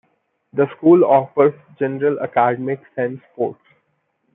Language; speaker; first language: English; non-native, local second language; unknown